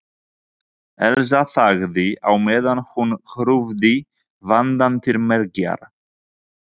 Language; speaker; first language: Icelandic; non-native, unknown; Polish